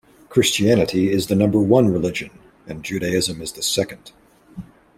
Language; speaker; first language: English; native; English